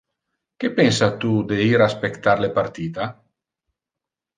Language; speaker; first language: Interlingua; non-native, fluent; Italian